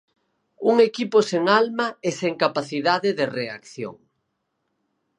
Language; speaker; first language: Galician; native; Galician